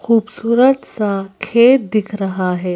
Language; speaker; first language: Hindi; native; Hindi